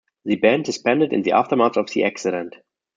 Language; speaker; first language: English; non-native, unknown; German